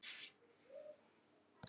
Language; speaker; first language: Icelandic; non-native, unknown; Polish